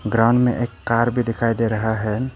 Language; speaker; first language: Hindi; early bilingual, other home language; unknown